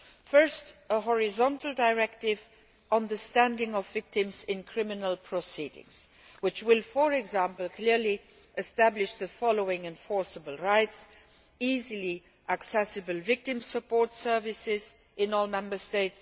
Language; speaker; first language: English; non-native, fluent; Luxembourgish